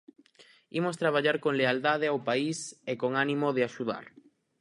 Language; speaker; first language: Galician; native; Galician